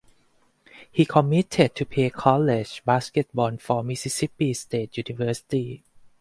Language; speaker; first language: English; non-native, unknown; Thai